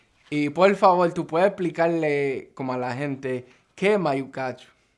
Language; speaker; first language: Spanish; early bilingual, other home language; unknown